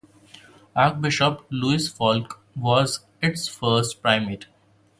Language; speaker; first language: English; non-native, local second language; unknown